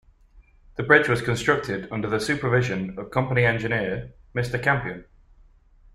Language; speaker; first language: English; native; English